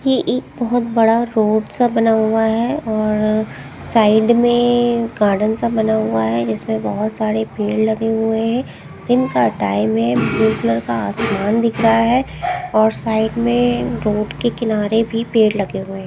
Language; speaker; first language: Hindi; native; Hindi